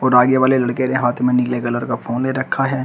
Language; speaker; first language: Hindi; native; Hindi